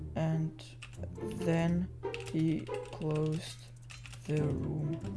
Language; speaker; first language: English; non-native, learner; German